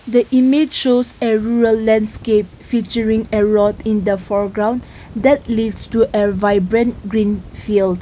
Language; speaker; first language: English; non-native, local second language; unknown